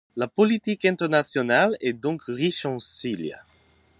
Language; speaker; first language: French; non-native, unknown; English